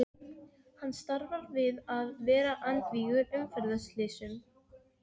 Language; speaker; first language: Icelandic; non-native, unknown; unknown